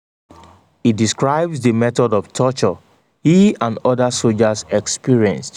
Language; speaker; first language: English; non-native, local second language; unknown